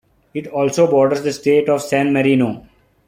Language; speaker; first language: English; non-native, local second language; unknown